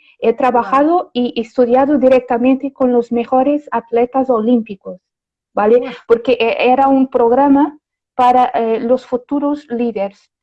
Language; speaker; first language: Spanish; non-native, related language; Portuguese